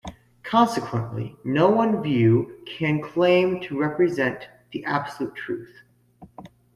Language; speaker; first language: English; native; English